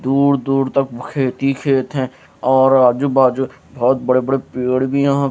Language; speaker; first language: Hindi; non-native, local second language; Punjabi